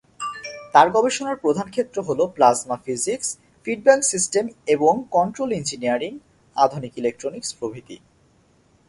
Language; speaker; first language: Bangla; native; Bangla